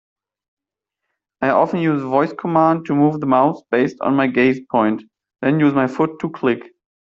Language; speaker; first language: English; native; English